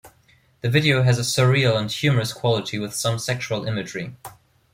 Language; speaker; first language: English; non-native, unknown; German